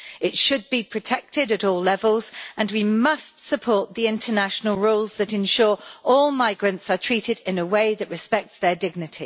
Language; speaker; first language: English; native; English